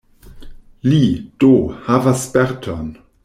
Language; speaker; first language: Esperanto; non-native, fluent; German